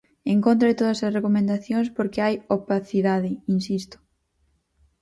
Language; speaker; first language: Galician; native; Galician